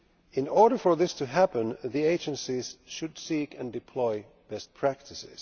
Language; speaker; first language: English; non-native, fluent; Finnish